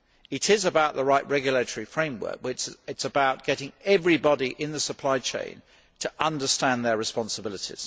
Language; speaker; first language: English; native; English